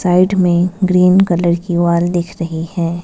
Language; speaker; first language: Hindi; non-native, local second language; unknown